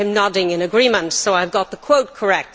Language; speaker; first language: English; native; English